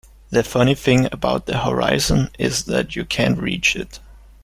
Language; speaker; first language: English; native; English